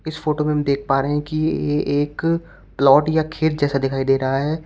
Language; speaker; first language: Hindi; native; Hindi